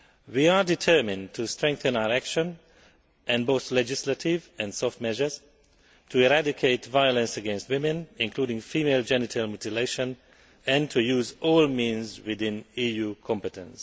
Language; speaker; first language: English; non-native, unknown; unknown